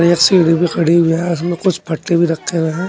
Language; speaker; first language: Hindi; native; Hindi